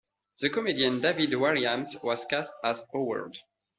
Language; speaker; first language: English; non-native, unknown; French